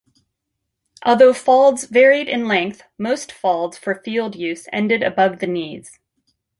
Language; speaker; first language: English; native; English